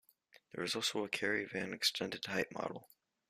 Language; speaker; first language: English; native; English